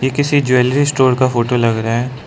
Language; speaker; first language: Hindi; non-native, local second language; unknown